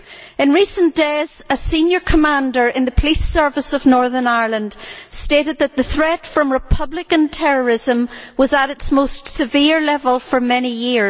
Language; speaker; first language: English; native; English